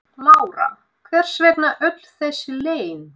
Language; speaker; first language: Icelandic; non-native, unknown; Russian